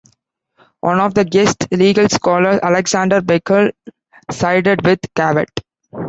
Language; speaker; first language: English; non-native, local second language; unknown